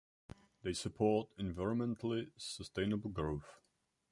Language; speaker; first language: English; non-native, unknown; Czech